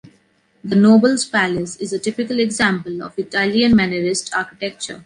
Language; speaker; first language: English; non-native, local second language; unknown